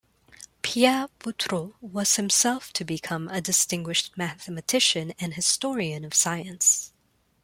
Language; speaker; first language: English; non-native, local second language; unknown